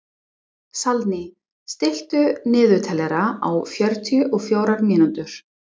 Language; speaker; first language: Icelandic; non-native, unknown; English